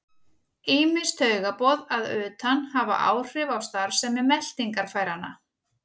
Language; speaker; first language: Icelandic; native; Icelandic